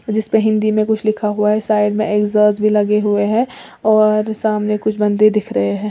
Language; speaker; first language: Hindi; native; Hindi